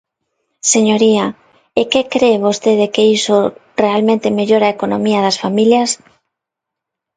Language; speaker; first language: Galician; non-native, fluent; Spanish